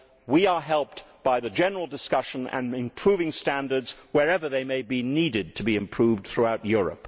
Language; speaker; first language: English; native; English